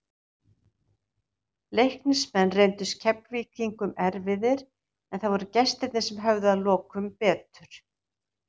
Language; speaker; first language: Icelandic; native; Icelandic